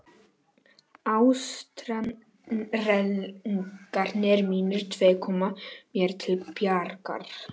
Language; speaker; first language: Icelandic; non-native, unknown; Polish